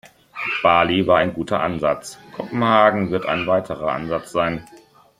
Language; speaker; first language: German; native; German